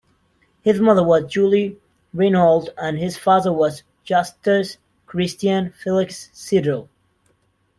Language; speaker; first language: English; non-native, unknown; Central Kurdish